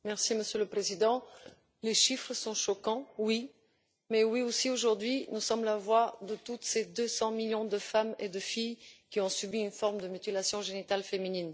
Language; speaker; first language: French; non-native, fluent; Bulgarian